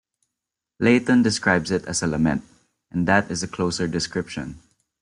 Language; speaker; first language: English; non-native, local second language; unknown